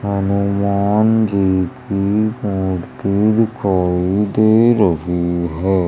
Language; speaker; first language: Hindi; native; Hindi